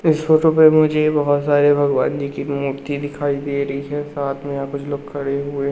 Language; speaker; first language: Hindi; native; Hindi